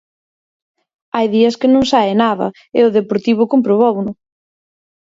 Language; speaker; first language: Galician; native; Galician